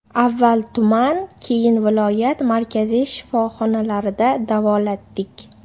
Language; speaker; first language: Uzbek; native; Uzbek